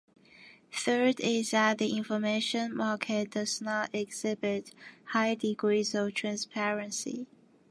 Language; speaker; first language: English; non-native, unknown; Japanese